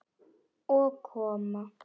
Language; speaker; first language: Icelandic; non-native, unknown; Polish